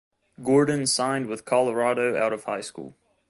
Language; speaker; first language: English; native; English